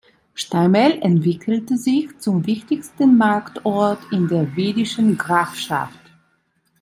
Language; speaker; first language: German; non-native, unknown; Italian